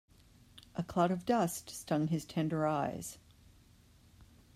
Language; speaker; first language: English; native; English